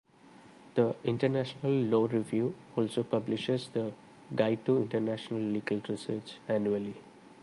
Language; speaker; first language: English; non-native, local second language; Malayalam